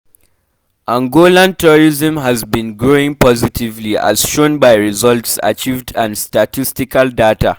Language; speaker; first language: English; non-native, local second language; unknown